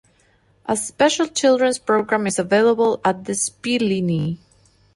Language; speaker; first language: English; non-native, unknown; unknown